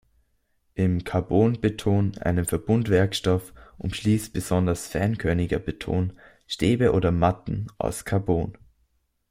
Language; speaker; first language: German; native; German